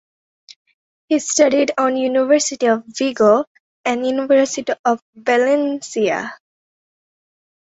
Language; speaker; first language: English; non-native, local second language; Bangla